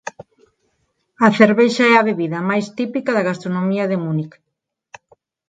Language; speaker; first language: Galician; non-native, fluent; Spanish